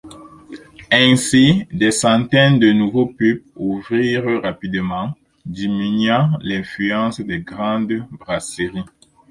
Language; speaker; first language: French; non-native, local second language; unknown